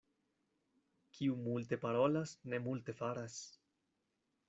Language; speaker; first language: Esperanto; non-native, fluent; Spanish